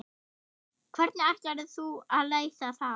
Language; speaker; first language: Icelandic; non-native, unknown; German